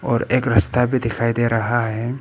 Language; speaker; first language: Hindi; non-native, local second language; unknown